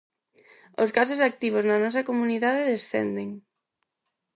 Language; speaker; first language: Galician; non-native, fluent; Spanish